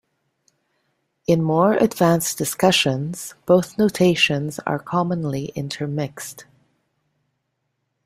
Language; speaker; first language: English; native; English